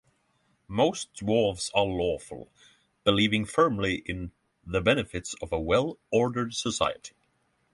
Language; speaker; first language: English; non-native, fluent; Norwegian